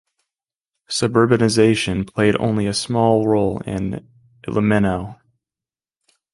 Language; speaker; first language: English; native; English